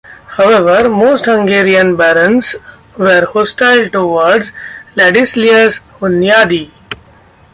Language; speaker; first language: English; non-native, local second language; Marathi